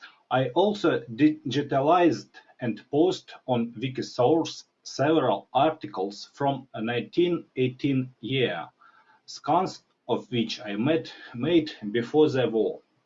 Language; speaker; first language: English; non-native, learner; Ukrainian